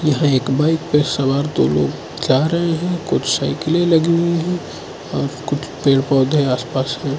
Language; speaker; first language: Hindi; non-native, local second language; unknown